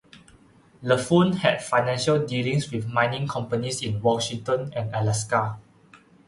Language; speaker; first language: English; non-native, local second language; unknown